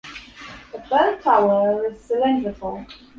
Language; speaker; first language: English; non-native, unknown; Polish